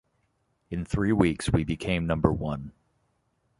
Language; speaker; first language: English; native; English